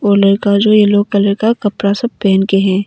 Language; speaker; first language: Hindi; non-native, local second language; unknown